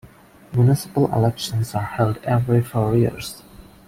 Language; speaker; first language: English; non-native, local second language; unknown